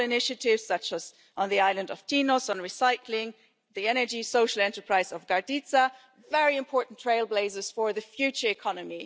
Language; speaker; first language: English; non-native, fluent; German